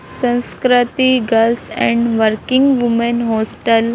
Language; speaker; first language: Hindi; native; Hindi